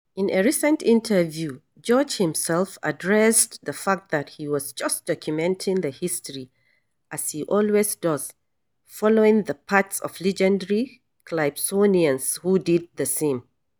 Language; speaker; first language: English; non-native, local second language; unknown